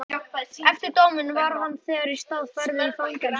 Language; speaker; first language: Icelandic; native; Icelandic